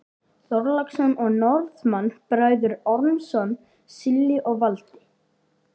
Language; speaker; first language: Icelandic; native; Icelandic